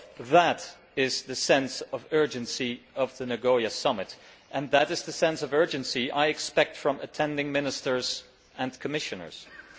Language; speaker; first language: English; non-native, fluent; Dutch